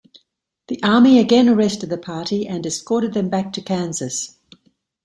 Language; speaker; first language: English; native; English